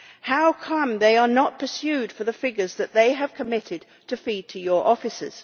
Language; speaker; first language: English; native; English